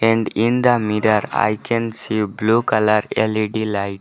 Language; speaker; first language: English; non-native, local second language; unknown